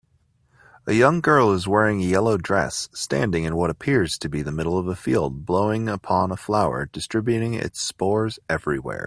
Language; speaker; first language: English; native; English